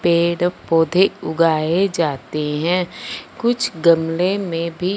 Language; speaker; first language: Hindi; non-native, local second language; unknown